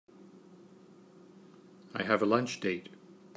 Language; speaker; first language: English; native; English